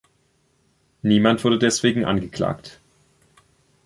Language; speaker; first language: German; native; German